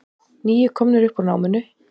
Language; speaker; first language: Icelandic; native; Icelandic